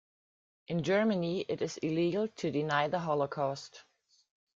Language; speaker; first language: English; non-native, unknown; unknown